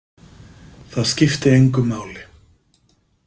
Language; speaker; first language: Icelandic; native; Icelandic